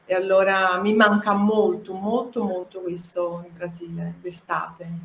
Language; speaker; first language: Italian; non-native, fluent; Portuguese